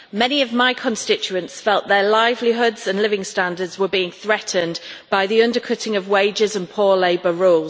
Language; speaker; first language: English; native; English